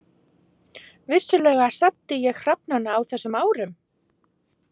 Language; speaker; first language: Icelandic; native; Icelandic